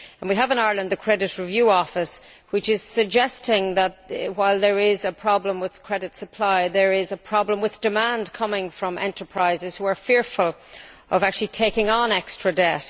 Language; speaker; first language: English; native; English